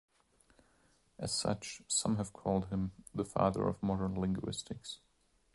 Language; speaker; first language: English; non-native, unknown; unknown